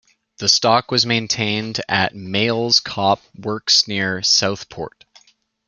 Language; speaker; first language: English; native; English